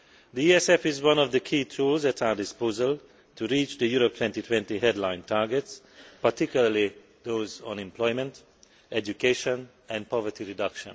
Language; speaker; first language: English; non-native, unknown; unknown